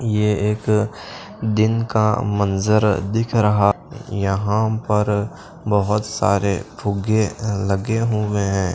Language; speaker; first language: Hindi; non-native, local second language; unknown